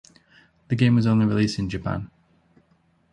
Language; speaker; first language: English; native; English